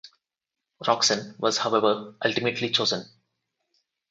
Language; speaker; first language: English; non-native, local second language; Telugu